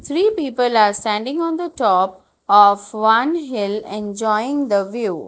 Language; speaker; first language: English; non-native, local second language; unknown